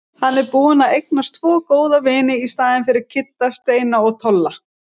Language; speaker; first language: Icelandic; native; Icelandic